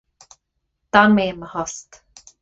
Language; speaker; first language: Irish; non-native, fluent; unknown